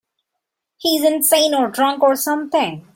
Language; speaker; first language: English; non-native, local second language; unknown